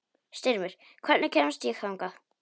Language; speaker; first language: Icelandic; non-native, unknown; Polish